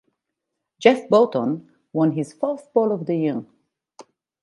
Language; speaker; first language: English; non-native, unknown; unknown